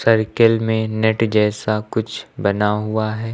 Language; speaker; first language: Hindi; native; Hindi